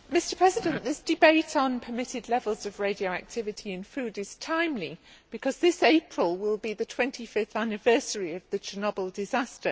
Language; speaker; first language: English; native; English